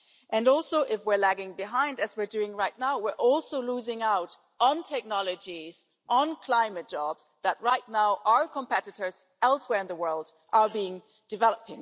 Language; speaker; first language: English; non-native, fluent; German